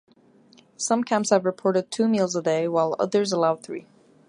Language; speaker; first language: English; non-native, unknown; Turkish